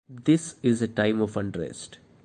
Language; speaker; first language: English; non-native, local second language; Malayalam